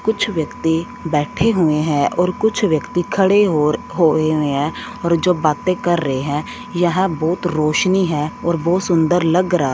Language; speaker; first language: Hindi; non-native, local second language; Punjabi